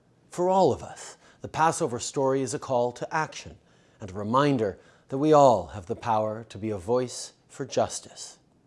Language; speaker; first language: English; native; English